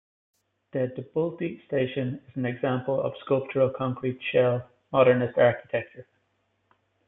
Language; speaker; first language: English; native; English